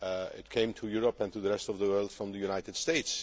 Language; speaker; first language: English; non-native, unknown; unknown